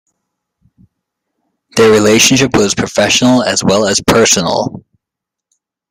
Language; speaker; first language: English; native; English